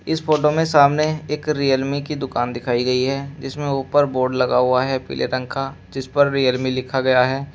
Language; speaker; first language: Hindi; native; Hindi